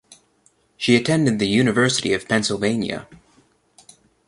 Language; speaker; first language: English; native; English